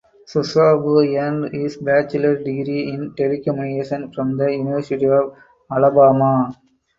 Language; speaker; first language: English; non-native, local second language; Tamil